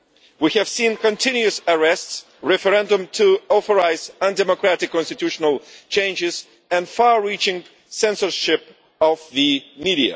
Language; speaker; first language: English; non-native, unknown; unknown